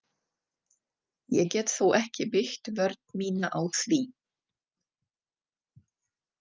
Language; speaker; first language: Icelandic; non-native, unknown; Czech